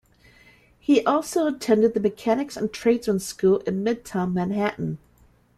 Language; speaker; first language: English; native; English